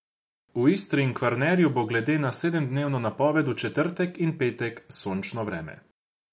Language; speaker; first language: Slovenian; non-native, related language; Croatian